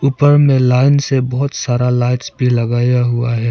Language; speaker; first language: Hindi; non-native, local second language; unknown